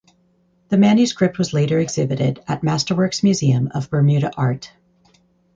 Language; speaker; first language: English; native; English